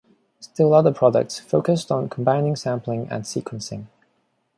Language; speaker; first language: English; non-native, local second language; Cantonese